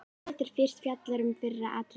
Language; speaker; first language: Icelandic; native; Icelandic